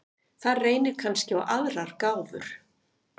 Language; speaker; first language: Icelandic; native; Icelandic